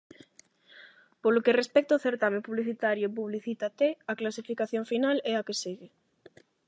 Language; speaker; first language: Galician; non-native, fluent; Spanish